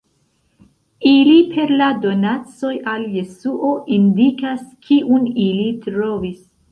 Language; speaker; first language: Esperanto; non-native, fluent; Central Kurdish